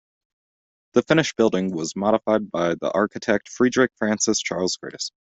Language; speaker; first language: English; native; English